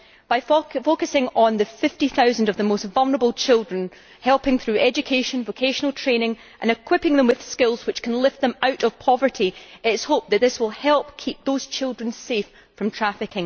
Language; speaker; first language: English; native; English